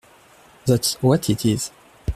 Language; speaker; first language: English; non-native, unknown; French